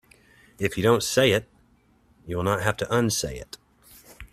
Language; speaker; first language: English; native; English